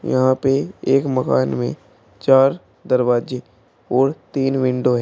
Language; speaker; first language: Hindi; native; Hindi